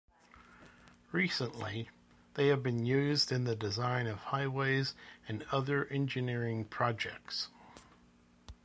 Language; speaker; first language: English; native; English